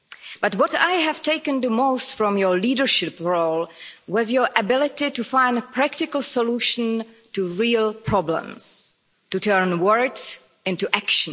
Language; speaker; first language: English; non-native, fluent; Czech